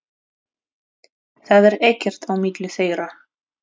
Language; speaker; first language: Icelandic; non-native, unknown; Russian